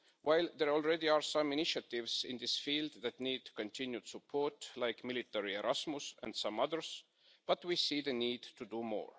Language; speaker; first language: English; non-native, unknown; Estonian